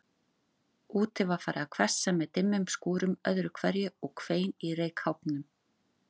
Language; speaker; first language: Icelandic; native; Icelandic